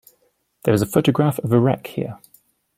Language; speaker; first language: English; native; English